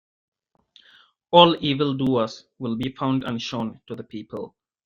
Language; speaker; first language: English; non-native, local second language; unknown